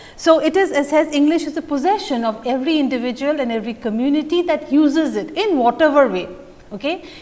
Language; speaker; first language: English; non-native, local second language; Assamese